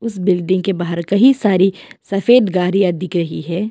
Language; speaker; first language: Hindi; non-native, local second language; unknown